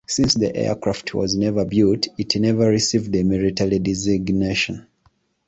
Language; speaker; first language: English; non-native, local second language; Ganda